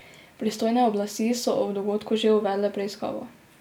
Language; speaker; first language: Slovenian; native; Slovenian